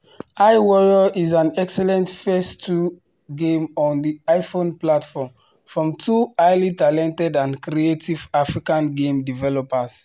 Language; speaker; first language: English; non-native, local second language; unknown